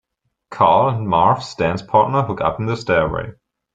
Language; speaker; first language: English; non-native, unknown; German